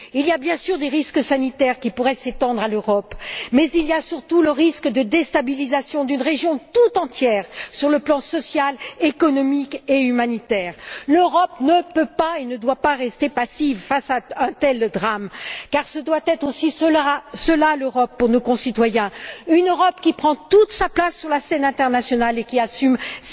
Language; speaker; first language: French; native; French